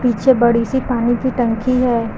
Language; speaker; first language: Hindi; native; Hindi